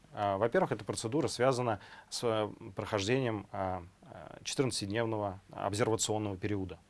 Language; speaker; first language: Russian; native; Russian